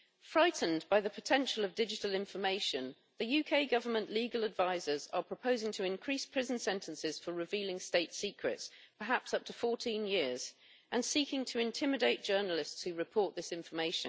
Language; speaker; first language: English; native; English